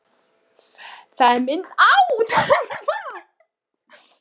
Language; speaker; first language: Icelandic; non-native, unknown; Polish